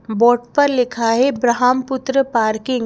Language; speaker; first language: Hindi; native; Hindi